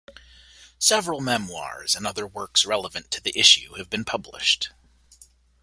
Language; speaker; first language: English; native; English